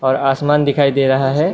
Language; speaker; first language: Hindi; non-native, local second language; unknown